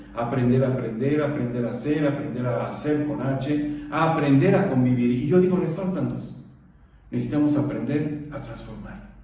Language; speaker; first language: Spanish; non-native, local second language; Purepecha